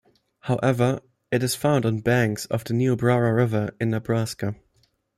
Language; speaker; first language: English; non-native, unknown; German